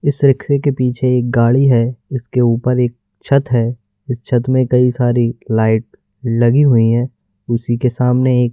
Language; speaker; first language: Hindi; native; Hindi